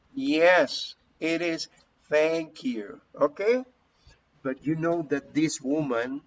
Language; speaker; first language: English; non-native, fluent; Spanish